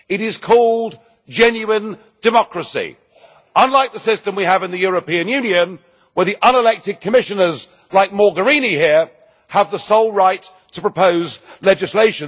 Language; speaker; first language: English; native; English